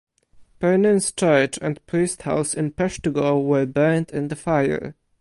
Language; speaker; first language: English; non-native, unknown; Polish